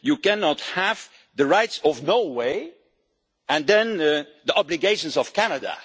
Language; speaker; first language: English; non-native, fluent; Dutch